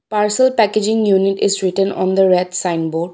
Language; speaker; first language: English; non-native, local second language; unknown